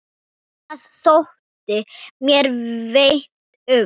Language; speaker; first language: Icelandic; non-native, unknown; Thai